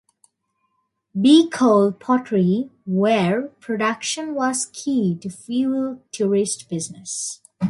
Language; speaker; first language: English; non-native, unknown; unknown